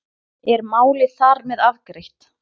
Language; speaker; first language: Icelandic; native; Icelandic